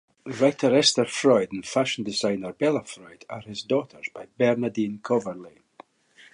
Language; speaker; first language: English; native; English